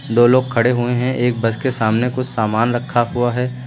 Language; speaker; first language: Hindi; native; Hindi